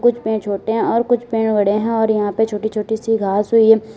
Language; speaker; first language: Hindi; native; Hindi